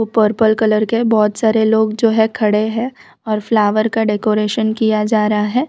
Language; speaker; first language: Hindi; non-native, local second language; Gujarati